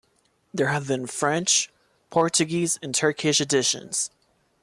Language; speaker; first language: English; non-native, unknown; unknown